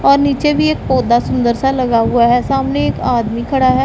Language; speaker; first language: Hindi; non-native, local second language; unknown